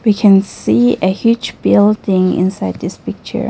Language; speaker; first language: English; non-native, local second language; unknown